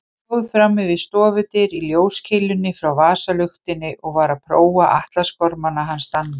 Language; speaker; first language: Icelandic; native; Icelandic